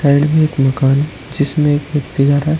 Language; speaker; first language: Hindi; native; Hindi